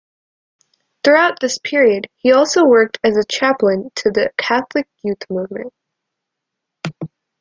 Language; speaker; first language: English; native; English